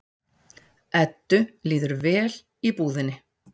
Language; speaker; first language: Icelandic; native; Icelandic